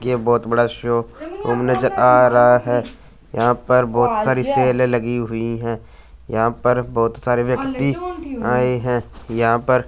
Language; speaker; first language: Hindi; non-native, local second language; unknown